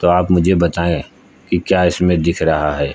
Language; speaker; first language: Hindi; native; Hindi